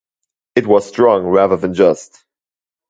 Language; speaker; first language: English; non-native, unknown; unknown